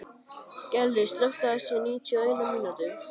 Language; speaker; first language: Icelandic; native; Icelandic